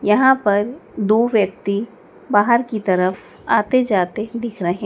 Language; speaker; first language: Hindi; native; Hindi